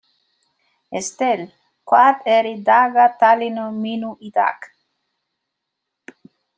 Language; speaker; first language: Icelandic; non-native, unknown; Spanish